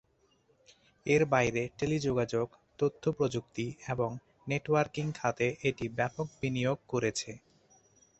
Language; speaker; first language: Bangla; non-native, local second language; Chittagonian